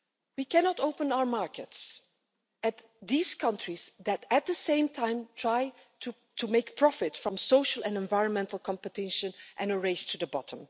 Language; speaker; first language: English; non-native, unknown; Dutch